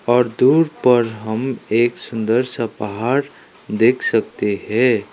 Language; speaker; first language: Hindi; non-native, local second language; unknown